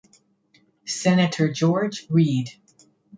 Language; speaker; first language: English; native; English